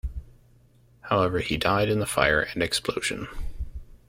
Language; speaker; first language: English; native; English